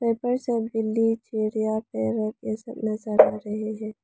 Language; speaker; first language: Hindi; non-native, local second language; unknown